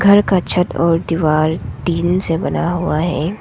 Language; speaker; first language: Hindi; non-native, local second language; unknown